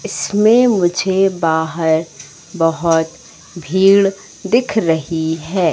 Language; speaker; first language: Hindi; native; Hindi